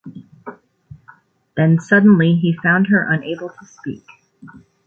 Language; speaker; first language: English; native; English